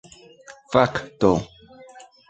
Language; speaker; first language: Esperanto; non-native, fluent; Spanish